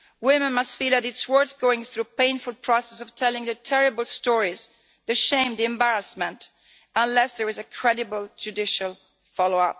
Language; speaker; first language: English; non-native, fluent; Italian